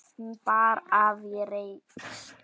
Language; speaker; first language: Icelandic; native; Icelandic